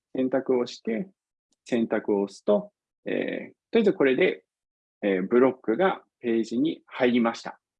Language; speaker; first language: Japanese; non-native, fluent; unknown